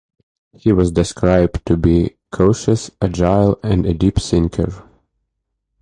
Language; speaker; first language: English; native; English